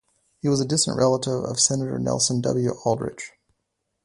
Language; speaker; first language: English; native; English